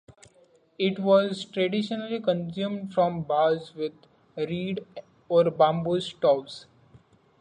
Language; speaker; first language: English; non-native, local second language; Marathi